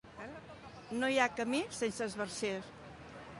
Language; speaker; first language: Catalan; non-native, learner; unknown